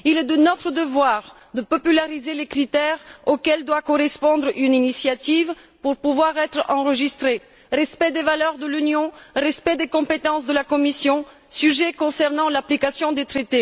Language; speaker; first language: French; non-native, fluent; Bulgarian